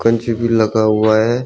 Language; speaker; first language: Hindi; native; Hindi